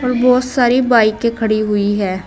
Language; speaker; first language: Hindi; native; Hindi